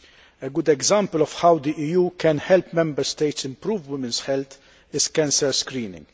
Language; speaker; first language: English; non-native, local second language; Maltese